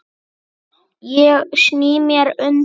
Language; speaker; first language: Icelandic; native; Icelandic